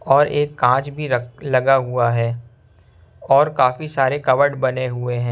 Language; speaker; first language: Hindi; non-native, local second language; Punjabi